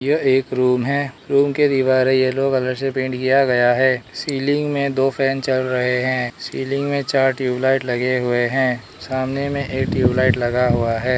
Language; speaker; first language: Hindi; non-native, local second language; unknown